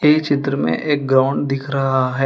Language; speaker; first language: Hindi; non-native, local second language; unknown